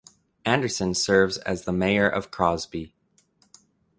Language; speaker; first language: English; native; English